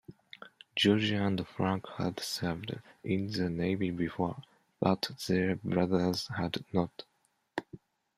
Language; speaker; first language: English; non-native, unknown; Japanese